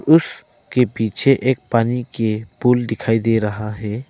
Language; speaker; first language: Hindi; early bilingual, other home language; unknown